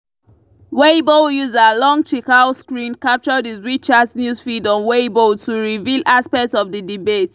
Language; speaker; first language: English; non-native, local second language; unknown